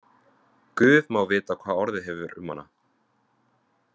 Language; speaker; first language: Icelandic; non-native, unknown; Vietnamese